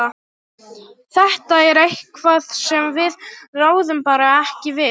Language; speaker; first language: Icelandic; non-native, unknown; Polish